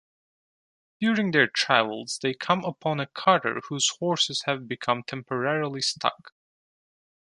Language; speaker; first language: English; non-native, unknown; Turkish